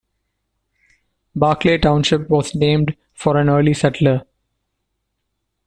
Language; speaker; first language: English; non-native, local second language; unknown